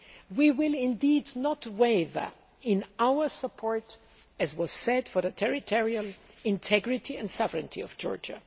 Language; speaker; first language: English; non-native, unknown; German